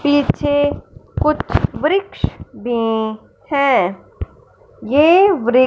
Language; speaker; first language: Hindi; non-native, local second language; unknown